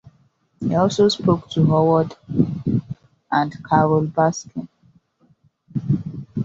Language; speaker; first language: English; non-native, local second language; Hausa